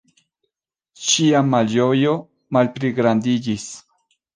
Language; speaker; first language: Esperanto; non-native, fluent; Spanish